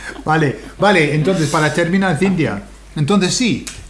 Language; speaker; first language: Spanish; non-native, fluent; English